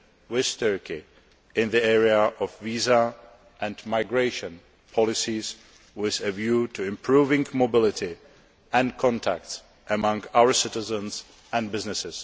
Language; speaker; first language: English; non-native, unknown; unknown